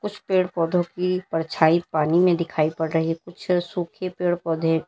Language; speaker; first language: Hindi; native; Hindi